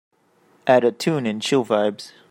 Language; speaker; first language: English; native; English